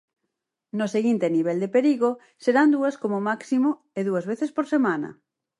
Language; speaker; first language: Galician; native; Galician